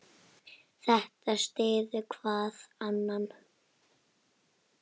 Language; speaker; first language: Icelandic; native; Icelandic